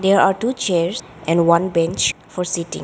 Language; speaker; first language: English; non-native, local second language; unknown